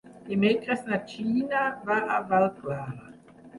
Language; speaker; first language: Catalan; non-native, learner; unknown